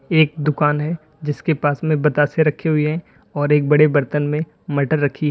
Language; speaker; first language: Hindi; native; Hindi